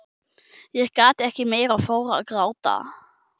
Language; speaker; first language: Icelandic; non-native, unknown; German